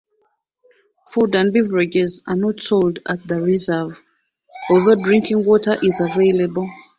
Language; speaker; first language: English; non-native, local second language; Ganda